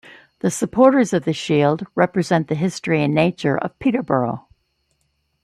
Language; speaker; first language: English; native; English